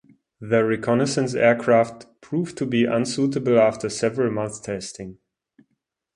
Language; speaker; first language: English; non-native, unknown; German